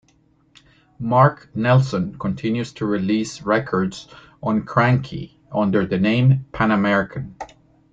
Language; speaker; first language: English; native; English